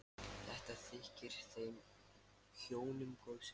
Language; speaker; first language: Icelandic; non-native, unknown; Lithuanian